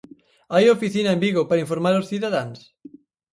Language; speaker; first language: Galician; native; Galician